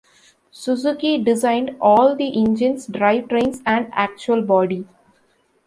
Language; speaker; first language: English; non-native, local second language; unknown